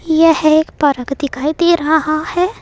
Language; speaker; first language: Hindi; native; Hindi